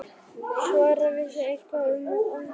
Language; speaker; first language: Icelandic; native; Icelandic